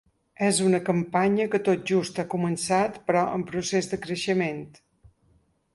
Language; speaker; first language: Catalan; native; Catalan